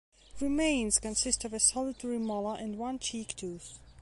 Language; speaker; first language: English; non-native, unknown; Belarusian